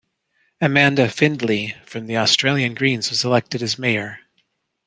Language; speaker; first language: English; native; English